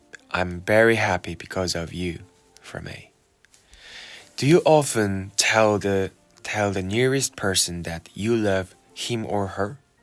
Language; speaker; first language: English; non-native, learner; Korean